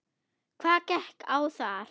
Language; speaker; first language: Icelandic; non-native, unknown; German